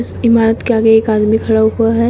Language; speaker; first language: Hindi; native; Hindi